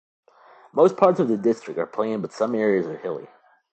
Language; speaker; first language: English; native; English